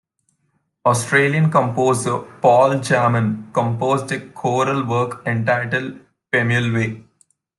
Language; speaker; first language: English; non-native, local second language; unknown